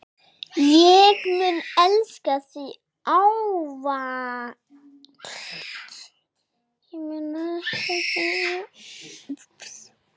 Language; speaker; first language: Icelandic; non-native, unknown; English